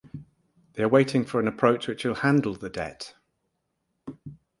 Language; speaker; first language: English; native; English